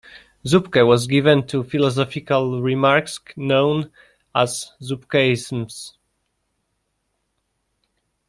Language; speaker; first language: English; non-native, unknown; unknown